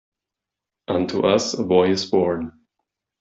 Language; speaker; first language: English; non-native, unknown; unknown